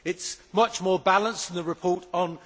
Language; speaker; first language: English; native; English